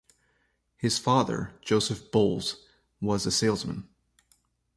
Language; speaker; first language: English; native; English